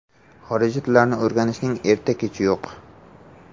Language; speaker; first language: Uzbek; native; Uzbek